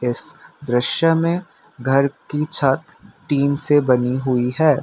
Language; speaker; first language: Hindi; non-native, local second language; Assamese